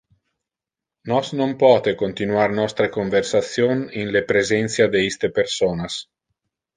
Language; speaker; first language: Interlingua; non-native, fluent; Italian